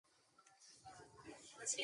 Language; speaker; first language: English; native; English